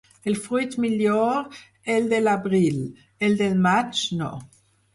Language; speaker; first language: Catalan; non-native, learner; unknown